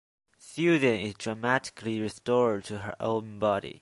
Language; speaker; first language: English; non-native, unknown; Chinese